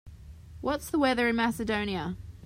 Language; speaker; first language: English; native; English